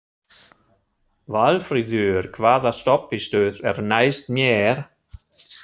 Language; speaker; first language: Icelandic; non-native, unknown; German